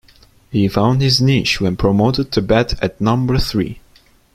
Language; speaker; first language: English; non-native, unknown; Turkish